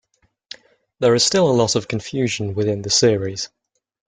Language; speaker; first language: English; native; English